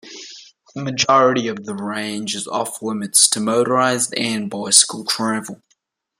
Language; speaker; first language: English; native; English